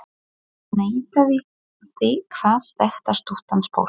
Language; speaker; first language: Icelandic; non-native, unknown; Polish